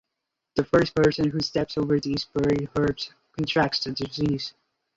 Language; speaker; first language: English; non-native, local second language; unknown